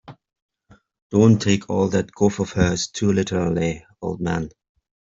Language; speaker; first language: English; native; English